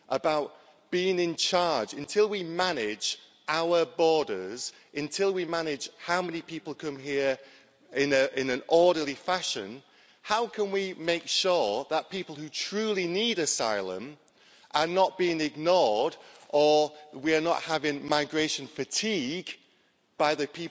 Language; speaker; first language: English; native; English